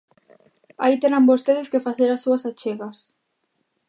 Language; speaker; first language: Galician; native; Galician